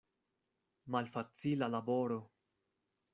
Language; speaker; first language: Esperanto; non-native, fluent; Spanish